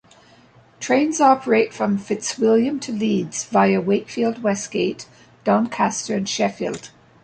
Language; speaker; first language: English; native; English